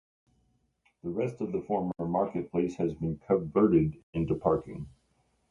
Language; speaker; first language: English; native; English